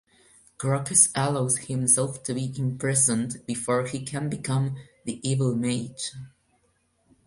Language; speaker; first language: English; non-native, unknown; Spanish